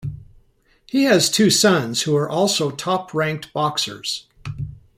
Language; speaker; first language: English; native; English